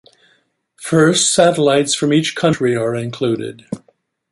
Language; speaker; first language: English; native; English